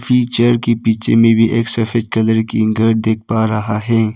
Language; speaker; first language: Hindi; non-native, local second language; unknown